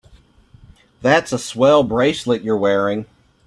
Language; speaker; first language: English; native; English